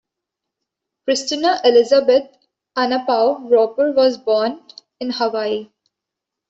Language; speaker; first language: English; non-native, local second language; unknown